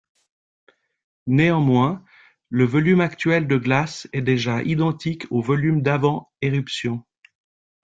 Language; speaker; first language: French; native; French